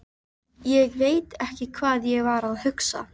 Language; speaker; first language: Icelandic; native; Icelandic